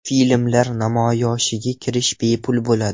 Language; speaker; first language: Uzbek; non-native, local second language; Russian